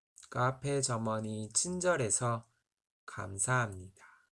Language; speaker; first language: Korean; native; Korean